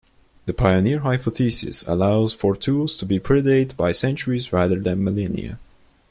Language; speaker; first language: English; non-native, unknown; Turkish